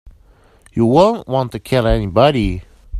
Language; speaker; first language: English; native; English